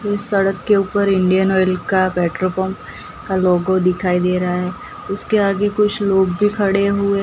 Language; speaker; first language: Hindi; non-native, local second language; Gujarati